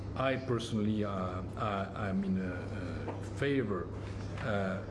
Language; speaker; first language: English; non-native, fluent; French